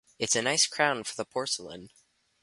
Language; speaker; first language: English; native; English